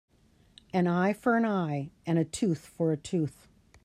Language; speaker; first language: English; native; English